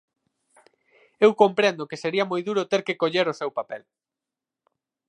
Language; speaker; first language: Galician; native; Galician